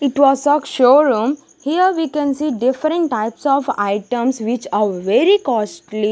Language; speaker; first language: English; non-native, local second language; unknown